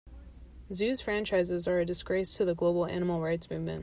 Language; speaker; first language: English; native; English